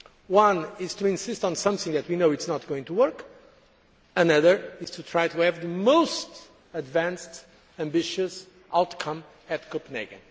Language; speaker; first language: English; non-native, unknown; Portuguese